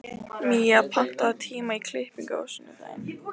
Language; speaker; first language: Icelandic; non-native, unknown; Lithuanian